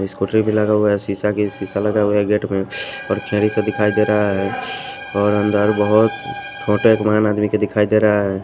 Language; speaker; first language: Hindi; non-native, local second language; Bhojpuri